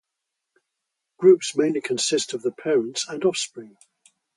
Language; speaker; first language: English; native; English